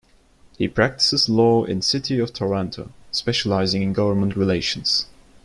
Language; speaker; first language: English; non-native, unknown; Turkish